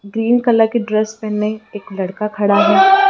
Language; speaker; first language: Hindi; native; Hindi